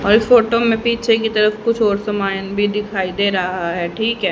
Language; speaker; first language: Hindi; native; Hindi